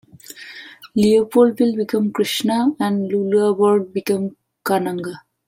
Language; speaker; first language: English; non-native, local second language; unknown